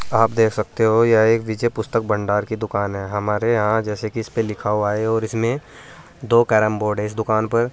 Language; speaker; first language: Hindi; native; Hindi